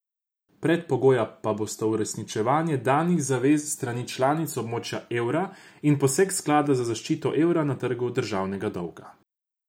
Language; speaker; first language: Slovenian; non-native, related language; Croatian